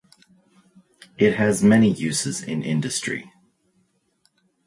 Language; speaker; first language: English; native; English